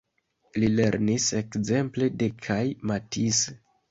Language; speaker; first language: Esperanto; non-native, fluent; Kinyarwanda